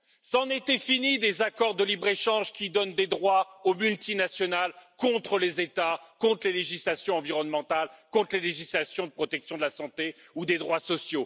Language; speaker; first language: French; native; French